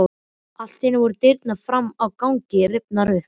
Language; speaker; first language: Icelandic; native; Icelandic